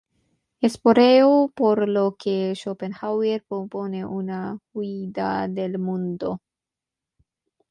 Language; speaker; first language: Spanish; non-native, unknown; Bangla